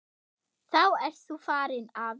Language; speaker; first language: Icelandic; non-native, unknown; German